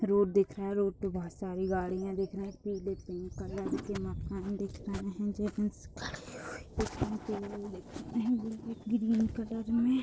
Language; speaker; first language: Hindi; native; Hindi